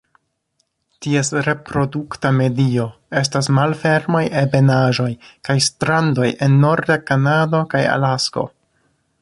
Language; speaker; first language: Esperanto; non-native, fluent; English